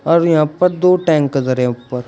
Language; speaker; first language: Hindi; native; Hindi